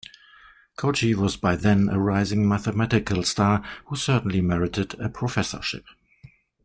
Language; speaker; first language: English; non-native, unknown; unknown